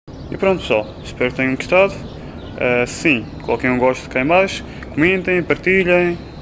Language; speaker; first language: Portuguese; native; Portuguese